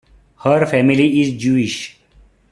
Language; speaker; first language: English; non-native, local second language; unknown